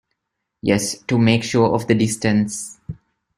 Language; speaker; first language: English; non-native, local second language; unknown